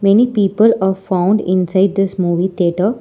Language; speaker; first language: English; non-native, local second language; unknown